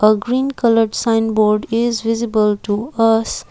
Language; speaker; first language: English; non-native, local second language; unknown